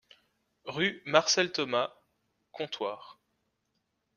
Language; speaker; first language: French; native; French